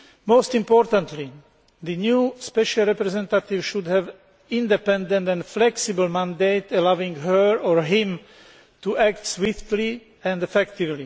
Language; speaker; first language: English; non-native, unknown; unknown